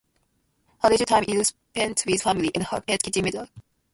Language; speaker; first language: English; non-native, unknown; Japanese